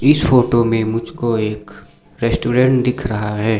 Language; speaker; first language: Hindi; non-native, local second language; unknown